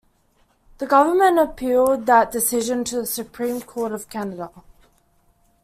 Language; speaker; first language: English; native; English